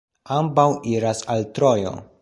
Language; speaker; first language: Esperanto; non-native, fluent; Polish